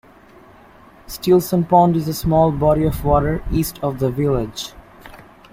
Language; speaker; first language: English; native; English